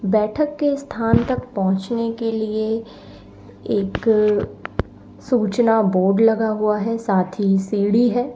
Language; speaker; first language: Hindi; native; Hindi